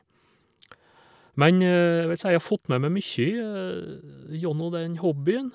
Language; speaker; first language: Norwegian; native; Norwegian